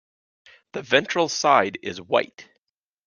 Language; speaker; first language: English; native; English